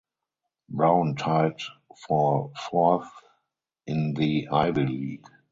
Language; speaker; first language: English; non-native, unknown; German